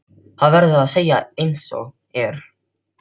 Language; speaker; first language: Icelandic; non-native, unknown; Filipino